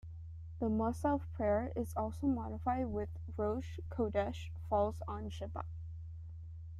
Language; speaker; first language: English; native; English